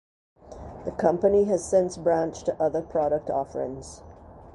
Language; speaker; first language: English; native; English